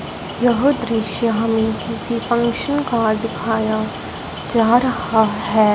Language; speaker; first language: Hindi; non-native, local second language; Punjabi